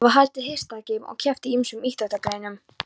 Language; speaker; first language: Icelandic; non-native, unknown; Polish